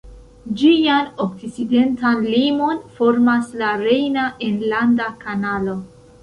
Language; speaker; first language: Esperanto; non-native, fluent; Central Kurdish